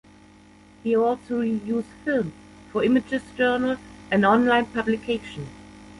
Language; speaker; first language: English; non-native, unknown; German